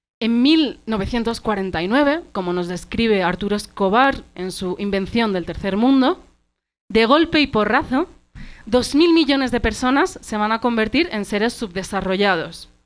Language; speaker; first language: Spanish; early bilingual, other home language; Arabic